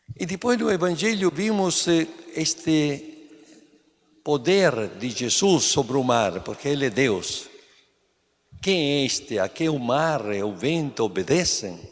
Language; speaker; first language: Portuguese; non-native, fluent; Italian